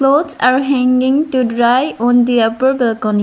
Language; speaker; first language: English; non-native, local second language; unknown